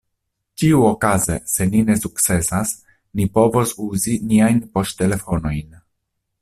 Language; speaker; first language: Esperanto; non-native, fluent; Italian